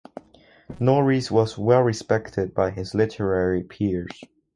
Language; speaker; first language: English; non-native, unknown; Spanish